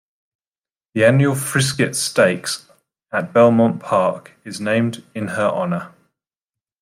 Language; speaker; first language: English; native; English